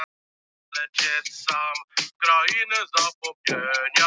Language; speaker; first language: Icelandic; non-native, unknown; Polish